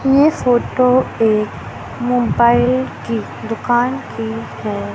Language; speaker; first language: Hindi; native; Hindi